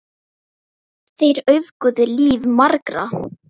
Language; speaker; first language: Icelandic; native; Icelandic